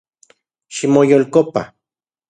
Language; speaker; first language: Central Puebla Nahuatl; non-native, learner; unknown